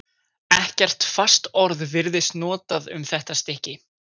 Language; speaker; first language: Icelandic; native; Icelandic